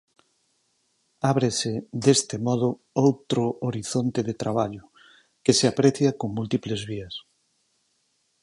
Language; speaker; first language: Galician; native; Galician